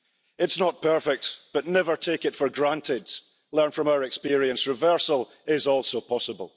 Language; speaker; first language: English; early bilingual, heritage; English